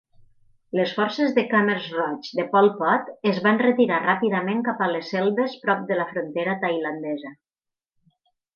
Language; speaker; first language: Catalan; native; Catalan